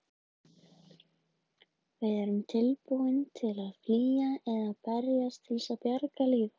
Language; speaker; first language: Icelandic; native; Icelandic